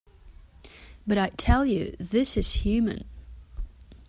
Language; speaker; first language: English; non-native, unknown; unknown